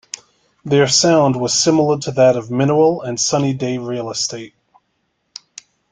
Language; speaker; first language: English; native; English